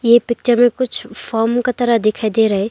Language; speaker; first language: Hindi; non-native, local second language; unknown